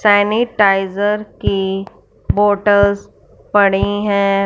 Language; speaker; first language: Hindi; non-native, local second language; Punjabi